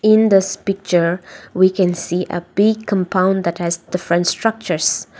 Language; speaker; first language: English; non-native, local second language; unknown